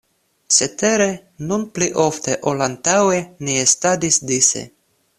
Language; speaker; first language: Esperanto; non-native, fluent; Russian